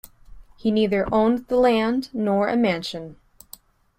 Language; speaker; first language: English; native; English